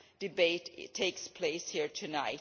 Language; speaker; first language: English; non-native, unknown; Swedish